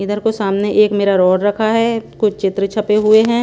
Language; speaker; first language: Hindi; non-native, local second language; Punjabi